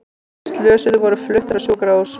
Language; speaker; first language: Icelandic; native; Icelandic